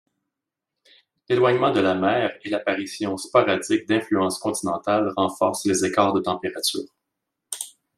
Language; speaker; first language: French; native; French